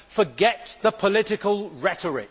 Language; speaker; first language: English; native; English